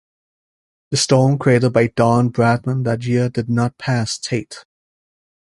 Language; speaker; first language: English; native; English